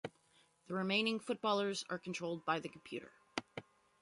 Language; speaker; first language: English; native; English